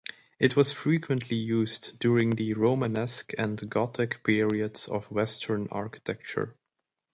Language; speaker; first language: English; native; English